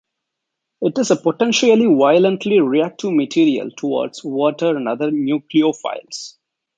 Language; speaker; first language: English; non-native, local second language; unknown